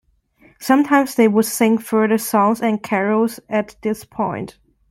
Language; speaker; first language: English; non-native, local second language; Cantonese